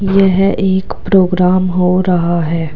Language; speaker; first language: Hindi; native; Hindi